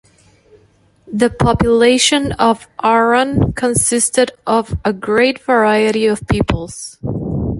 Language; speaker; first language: English; non-native, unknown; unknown